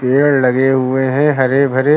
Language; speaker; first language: Hindi; native; Hindi